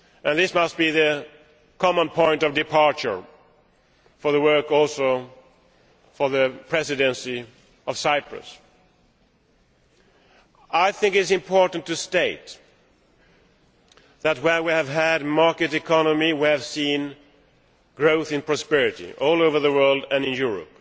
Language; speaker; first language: English; non-native, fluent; Swedish